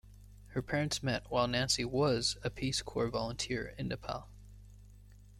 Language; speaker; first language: English; native; English